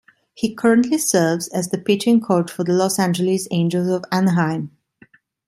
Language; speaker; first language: English; non-native, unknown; Italian